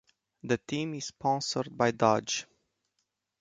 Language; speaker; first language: English; non-native, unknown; Romanian